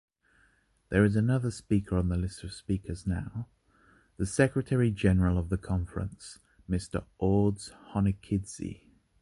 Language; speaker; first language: English; native; English